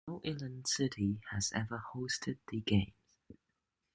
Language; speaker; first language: English; native; English